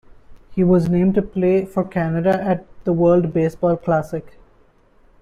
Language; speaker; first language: English; non-native, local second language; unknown